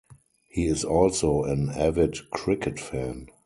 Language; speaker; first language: English; non-native, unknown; German